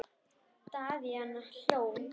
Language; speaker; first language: Icelandic; native; Icelandic